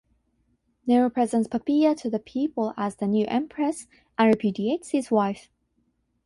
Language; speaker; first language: English; non-native, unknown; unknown